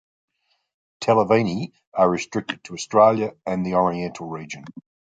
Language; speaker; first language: English; native; English